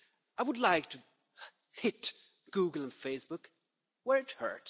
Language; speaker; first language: English; non-native, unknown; Swedish